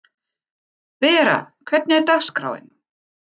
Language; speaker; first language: Icelandic; non-native, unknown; German